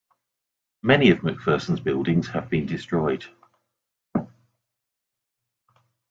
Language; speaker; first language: English; native; English